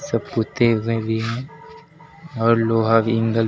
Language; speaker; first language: Hindi; native; Hindi